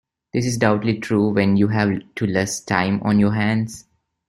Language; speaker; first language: English; non-native, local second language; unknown